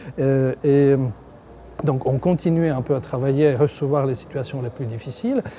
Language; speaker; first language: French; non-native, fluent; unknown